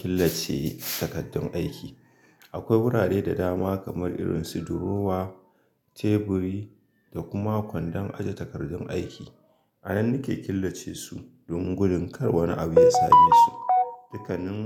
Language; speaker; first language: Hausa; native; Hausa